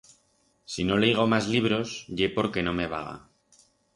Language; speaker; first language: Aragonese; non-native, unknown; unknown